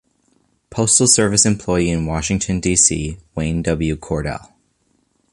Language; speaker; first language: English; native; English